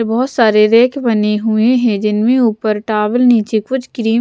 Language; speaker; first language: Hindi; non-native, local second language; Punjabi